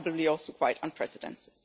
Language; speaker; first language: English; non-native, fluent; German